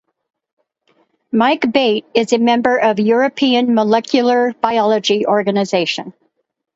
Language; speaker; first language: English; native; English